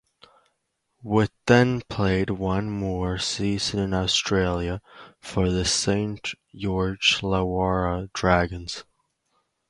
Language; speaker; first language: English; native; English